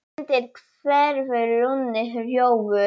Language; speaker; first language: Icelandic; non-native, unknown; Polish